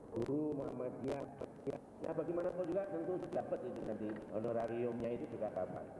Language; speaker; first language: Indonesian; non-native, local second language; Javanese